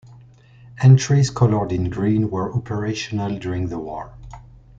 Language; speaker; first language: English; non-native, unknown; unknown